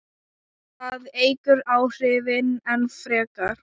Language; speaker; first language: Icelandic; non-native, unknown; Thai